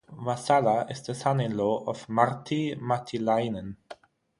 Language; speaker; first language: English; non-native, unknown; German